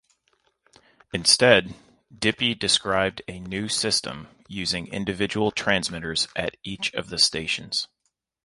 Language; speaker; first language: English; native; English